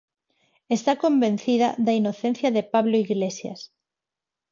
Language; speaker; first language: Galician; non-native, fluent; Spanish